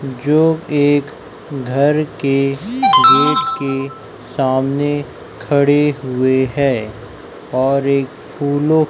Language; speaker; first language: Hindi; native; Hindi